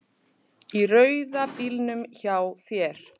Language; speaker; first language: Icelandic; native; Icelandic